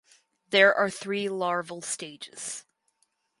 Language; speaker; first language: English; native; English